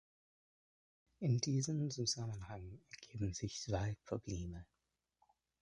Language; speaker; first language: German; non-native, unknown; English